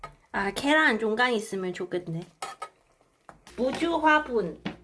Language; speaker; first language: Korean; native; Korean